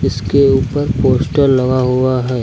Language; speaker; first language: Hindi; native; Hindi